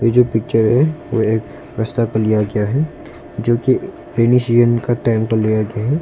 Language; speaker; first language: Hindi; non-native, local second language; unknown